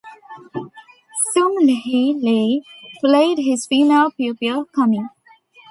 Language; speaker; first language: English; non-native, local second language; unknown